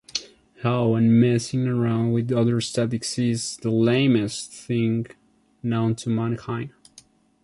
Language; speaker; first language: English; non-native, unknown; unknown